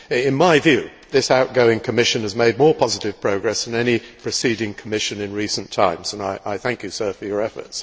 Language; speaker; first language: English; native; English